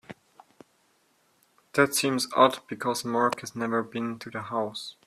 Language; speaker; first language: English; non-native, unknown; German